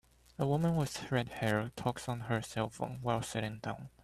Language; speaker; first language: English; native; English